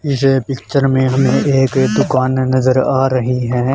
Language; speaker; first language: Hindi; native; Hindi